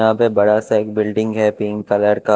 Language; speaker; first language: Hindi; non-native, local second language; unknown